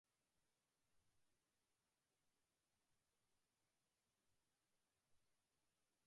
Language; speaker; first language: English; native; English